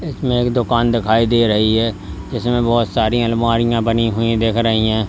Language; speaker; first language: Hindi; native; Hindi